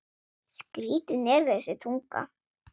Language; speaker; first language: Icelandic; non-native, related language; Swedish